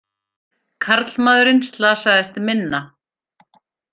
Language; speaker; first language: Icelandic; native; Icelandic